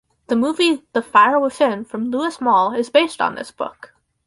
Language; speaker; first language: English; native; English